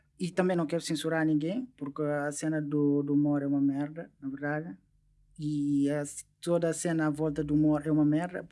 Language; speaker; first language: Portuguese; non-native, local second language; Upper Guinea Crioulo